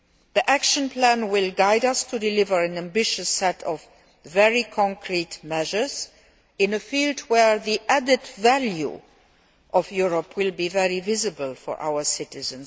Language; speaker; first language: English; non-native, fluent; Luxembourgish